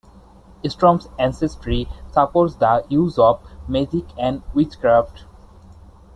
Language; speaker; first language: English; non-native, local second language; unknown